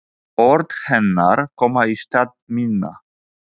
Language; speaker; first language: Icelandic; non-native, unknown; Polish